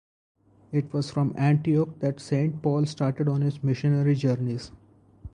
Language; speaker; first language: English; non-native, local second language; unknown